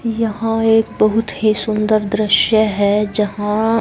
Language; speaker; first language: Hindi; native; Hindi